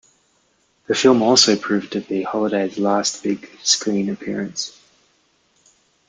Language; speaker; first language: English; native; English